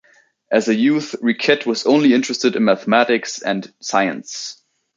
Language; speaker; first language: English; native; English